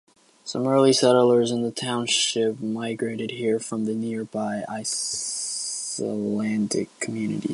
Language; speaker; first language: English; native; English